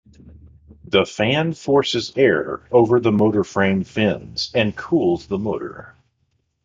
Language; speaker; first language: English; native; English